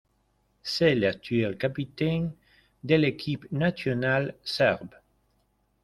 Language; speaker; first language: French; non-native, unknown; Spanish